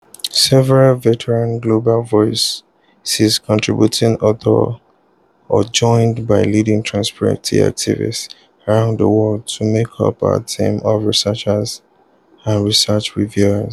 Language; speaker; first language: English; non-native, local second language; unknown